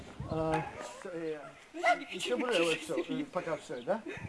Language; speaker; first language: Russian; non-native, learner; English